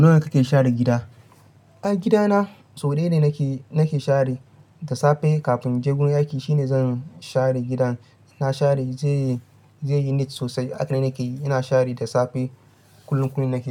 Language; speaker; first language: Hausa; non-native, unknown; Yoruba